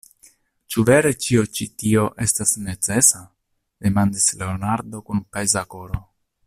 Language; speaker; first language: Esperanto; non-native, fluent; Italian